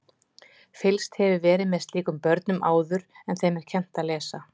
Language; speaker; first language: Icelandic; native; Icelandic